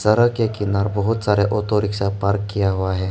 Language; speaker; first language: Hindi; early bilingual, other home language; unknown